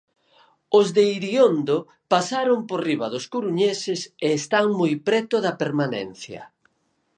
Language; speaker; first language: Galician; native; Galician